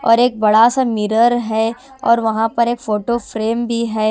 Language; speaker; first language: Hindi; non-native, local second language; Punjabi